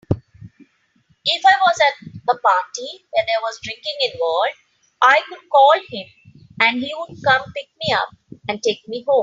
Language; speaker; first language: English; non-native, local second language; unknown